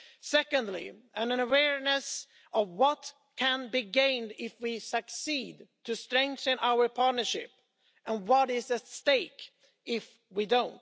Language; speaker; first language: English; non-native, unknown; Swedish